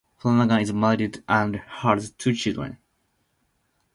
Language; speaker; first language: English; non-native, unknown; Japanese